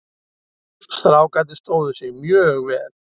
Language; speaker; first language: Icelandic; native; Icelandic